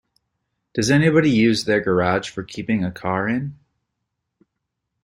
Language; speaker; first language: English; native; English